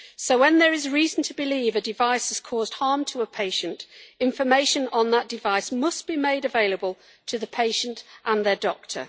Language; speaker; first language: English; native; English